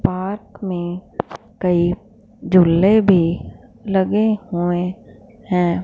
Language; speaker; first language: Hindi; non-native, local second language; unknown